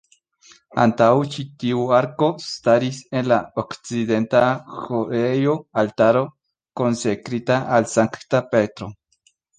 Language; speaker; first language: Esperanto; non-native, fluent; Spanish